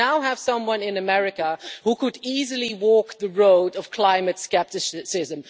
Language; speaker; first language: English; non-native, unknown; Dutch